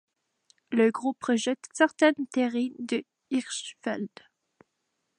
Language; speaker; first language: French; native; French